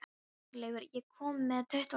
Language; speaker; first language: Icelandic; non-native, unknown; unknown